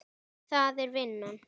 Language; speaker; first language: Icelandic; native; Icelandic